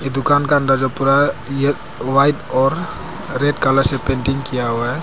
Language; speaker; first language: Hindi; non-native, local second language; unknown